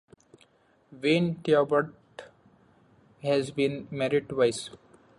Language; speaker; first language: English; non-native, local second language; Marathi